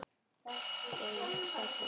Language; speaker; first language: Icelandic; native; Icelandic